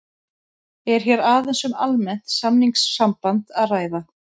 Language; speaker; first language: Icelandic; native; Icelandic